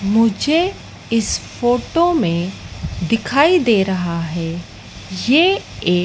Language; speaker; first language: Hindi; native; Hindi